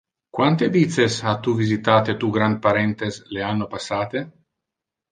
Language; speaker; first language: Interlingua; non-native, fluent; Italian